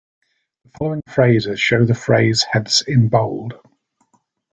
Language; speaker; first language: English; native; English